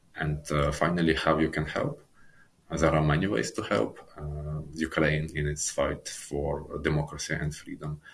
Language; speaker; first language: English; non-native, fluent; Ukrainian